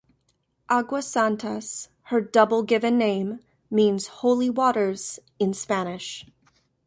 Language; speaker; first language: English; native; English